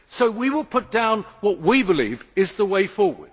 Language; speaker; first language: English; native; English